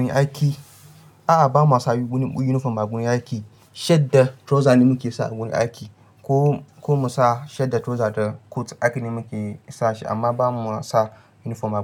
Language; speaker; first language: Hausa; non-native, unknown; Yoruba